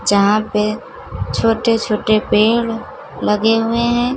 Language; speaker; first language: Hindi; native; Hindi